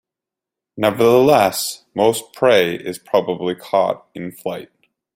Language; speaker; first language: English; native; English